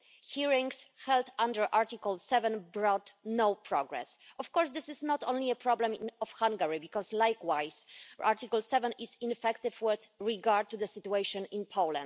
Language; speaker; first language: English; non-native, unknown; Polish